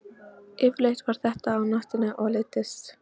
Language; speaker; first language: Icelandic; non-native, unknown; Polish